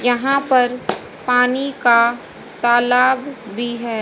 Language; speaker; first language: Hindi; native; Hindi